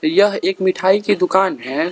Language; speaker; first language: Hindi; non-native, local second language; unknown